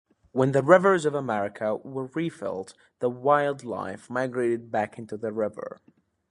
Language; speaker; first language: English; native; English